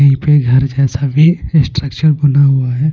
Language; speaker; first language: Hindi; non-native, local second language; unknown